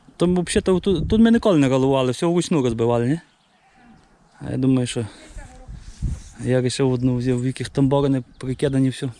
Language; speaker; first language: Ukrainian; native; Ukrainian